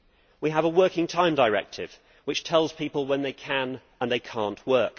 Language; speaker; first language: English; native; English